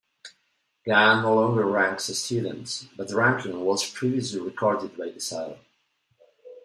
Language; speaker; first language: English; non-native, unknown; Spanish